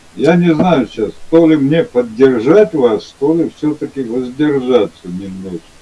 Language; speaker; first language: Russian; non-native, local second language; Georgian